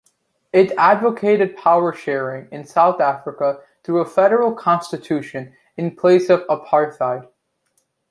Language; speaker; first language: English; native; English